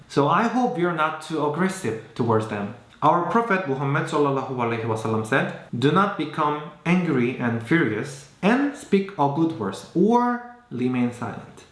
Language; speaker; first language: English; non-native, fluent; Korean